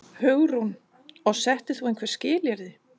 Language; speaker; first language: Icelandic; non-native, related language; Danish